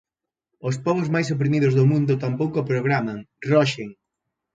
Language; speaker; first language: Galician; native; Galician